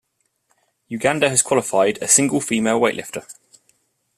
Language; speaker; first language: English; native; English